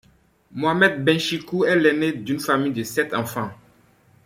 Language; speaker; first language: French; non-native, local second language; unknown